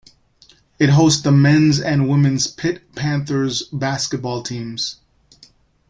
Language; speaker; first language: English; native; English